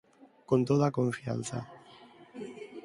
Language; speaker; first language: Galician; non-native, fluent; Spanish